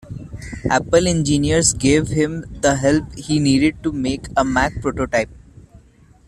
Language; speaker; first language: English; non-native, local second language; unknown